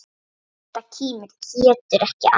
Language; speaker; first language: Icelandic; native; Icelandic